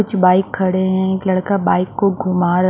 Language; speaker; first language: Hindi; native; Hindi